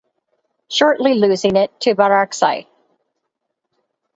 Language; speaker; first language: English; native; English